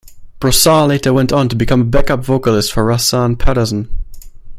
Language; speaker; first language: English; non-native, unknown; German